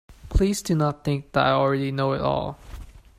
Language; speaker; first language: English; non-native, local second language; Cantonese